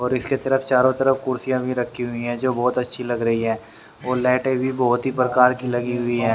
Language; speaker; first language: Hindi; native; Hindi